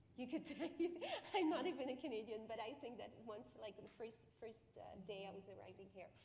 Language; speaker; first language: English; non-native, fluent; French